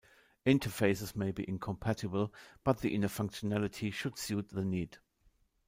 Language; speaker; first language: English; non-native, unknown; German